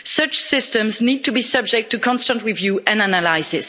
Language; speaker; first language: English; non-native, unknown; French